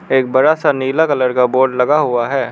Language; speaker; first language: Hindi; non-native, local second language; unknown